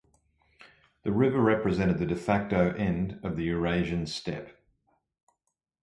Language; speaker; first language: English; native; English